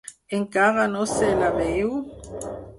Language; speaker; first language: Catalan; non-native, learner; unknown